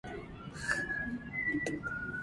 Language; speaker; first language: English; non-native, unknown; Japanese